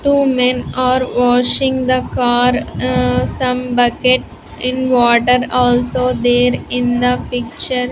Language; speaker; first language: English; non-native, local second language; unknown